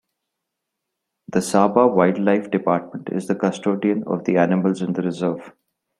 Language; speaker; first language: English; non-native, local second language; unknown